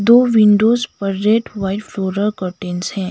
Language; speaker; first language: Hindi; non-native, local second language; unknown